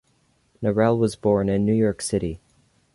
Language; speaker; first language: English; native; English